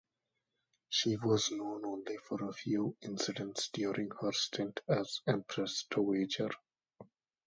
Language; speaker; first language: English; non-native, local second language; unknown